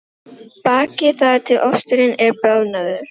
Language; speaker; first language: Icelandic; non-native, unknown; Filipino